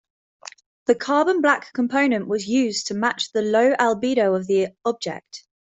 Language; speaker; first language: English; native; English